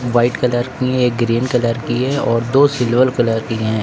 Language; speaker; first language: Hindi; native; Hindi